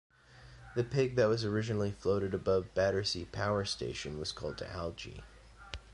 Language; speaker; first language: English; native; English